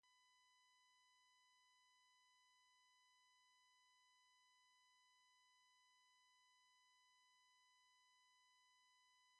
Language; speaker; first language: English; native; English